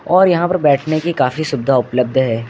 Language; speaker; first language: Hindi; native; Hindi